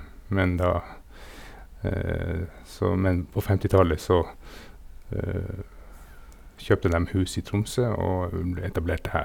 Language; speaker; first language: Norwegian; native; Norwegian